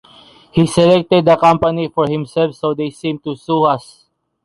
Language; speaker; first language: English; non-native, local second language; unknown